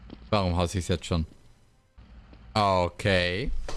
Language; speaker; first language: German; native; German